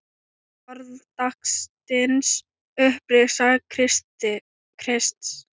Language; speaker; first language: Icelandic; non-native, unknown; Thai